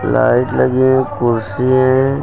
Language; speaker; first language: Hindi; native; Hindi